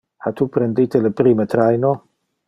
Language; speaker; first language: Interlingua; non-native, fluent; Dutch